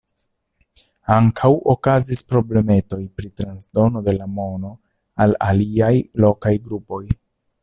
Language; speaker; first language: Esperanto; non-native, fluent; Italian